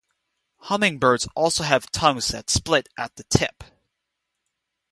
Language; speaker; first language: English; native; English